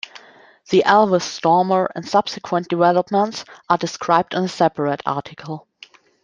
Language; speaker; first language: English; non-native, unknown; German